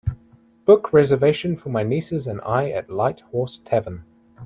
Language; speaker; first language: English; native; English